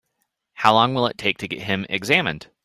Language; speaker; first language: English; native; English